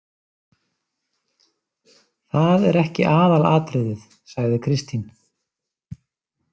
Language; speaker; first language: Icelandic; native; Icelandic